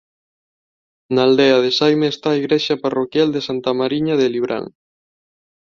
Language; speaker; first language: Galician; non-native, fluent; Spanish